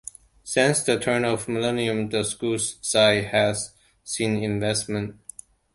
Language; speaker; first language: English; non-native, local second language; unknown